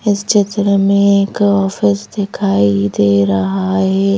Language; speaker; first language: Hindi; native; Hindi